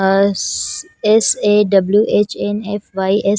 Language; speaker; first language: Hindi; non-native, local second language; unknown